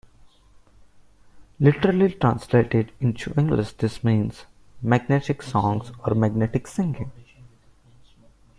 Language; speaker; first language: English; non-native, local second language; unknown